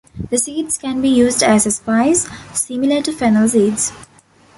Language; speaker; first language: English; non-native, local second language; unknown